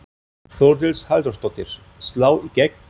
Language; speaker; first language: Icelandic; non-native, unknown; German